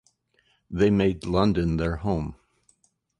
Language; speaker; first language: English; native; English